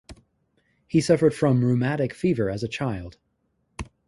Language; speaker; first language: English; native; English